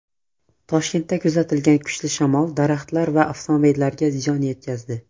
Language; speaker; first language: Uzbek; non-native, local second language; Russian